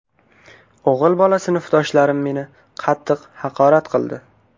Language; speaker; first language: Uzbek; native; Uzbek